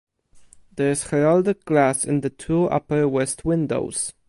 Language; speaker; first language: English; non-native, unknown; Polish